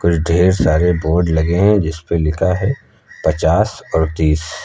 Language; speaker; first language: Hindi; native; Hindi